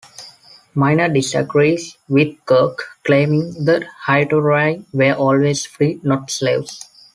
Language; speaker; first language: English; non-native, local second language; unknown